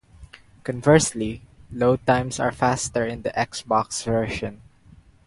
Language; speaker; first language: English; non-native, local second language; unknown